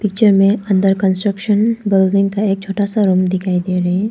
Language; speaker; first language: Hindi; non-native, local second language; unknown